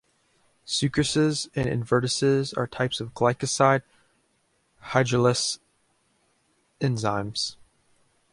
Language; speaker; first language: English; native; English